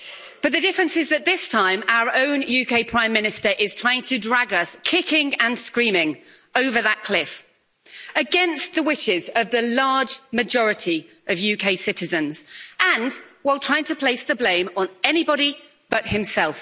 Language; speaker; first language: English; native; English